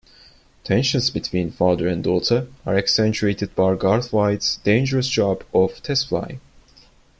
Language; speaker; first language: English; non-native, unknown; Turkish